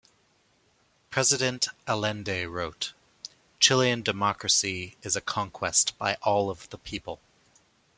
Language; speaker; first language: English; native; English